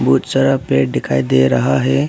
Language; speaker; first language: Hindi; non-native, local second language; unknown